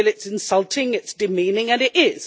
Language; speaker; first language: English; native; English